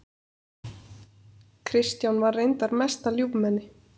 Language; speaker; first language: Icelandic; native; Icelandic